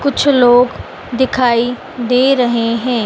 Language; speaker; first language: Hindi; native; Hindi